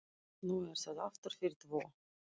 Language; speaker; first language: Icelandic; non-native, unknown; Russian